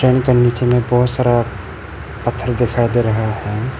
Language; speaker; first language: Hindi; non-native, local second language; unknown